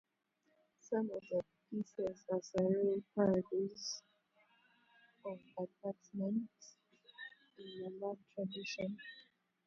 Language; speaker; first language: English; native; English